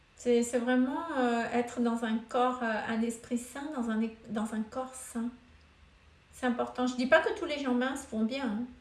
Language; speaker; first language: French; non-native, local second language; Malagasy